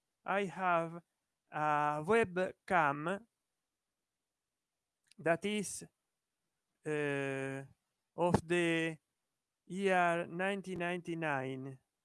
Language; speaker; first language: English; non-native, learner; Italian